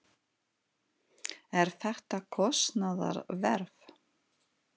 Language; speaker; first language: Icelandic; non-native, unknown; Russian